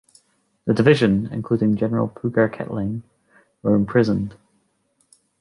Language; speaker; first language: English; native; English